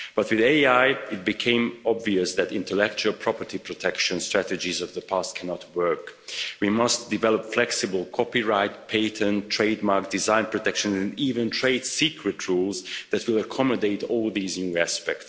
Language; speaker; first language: English; non-native, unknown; Hungarian